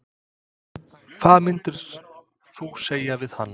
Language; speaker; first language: Icelandic; non-native, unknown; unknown